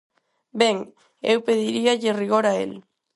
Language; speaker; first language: Galician; non-native, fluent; Spanish